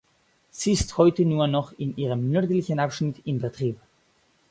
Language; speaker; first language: German; non-native, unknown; Basque